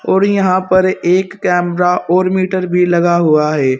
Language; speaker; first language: Hindi; native; Hindi